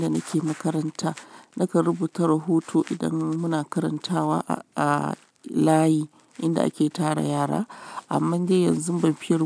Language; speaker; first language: Hausa; non-native, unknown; Yoruba